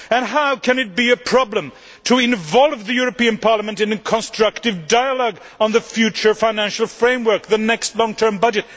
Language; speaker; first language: English; non-native, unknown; Swedish